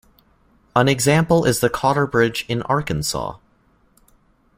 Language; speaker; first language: English; native; English